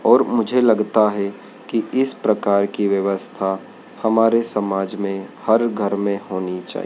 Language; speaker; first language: Hindi; native; Hindi